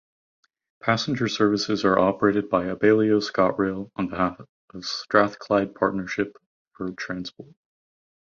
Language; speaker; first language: English; native; English